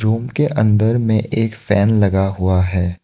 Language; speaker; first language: Hindi; non-native, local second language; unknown